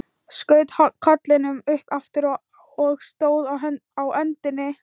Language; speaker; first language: Icelandic; non-native, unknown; Thai